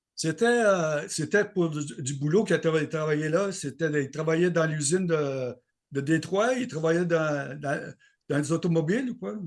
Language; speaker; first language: French; native; French